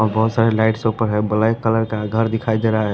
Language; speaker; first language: Hindi; non-native, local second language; Bhojpuri